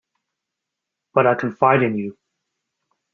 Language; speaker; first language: English; native; English